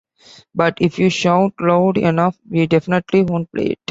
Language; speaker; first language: English; non-native, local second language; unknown